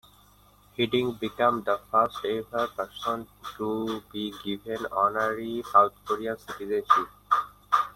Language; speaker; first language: English; non-native, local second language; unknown